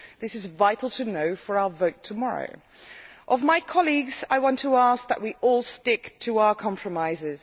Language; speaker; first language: English; non-native, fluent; Dutch